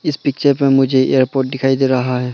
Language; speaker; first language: Hindi; non-native, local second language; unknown